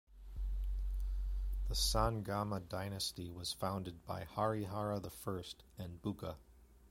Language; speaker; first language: English; native; English